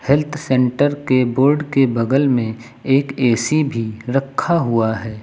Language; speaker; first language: Hindi; native; Hindi